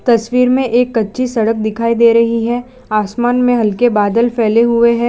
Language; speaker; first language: Hindi; non-native, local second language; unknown